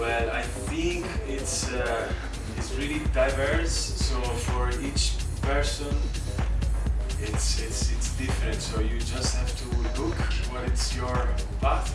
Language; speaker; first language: English; non-native, fluent; Italian